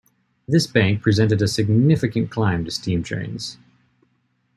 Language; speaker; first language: English; native; English